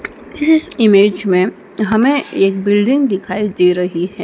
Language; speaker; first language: Hindi; native; Hindi